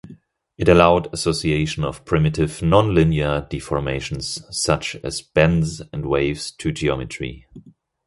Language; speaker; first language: English; non-native, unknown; German